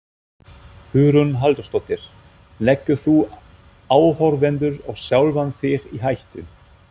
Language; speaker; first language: Icelandic; non-native, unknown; German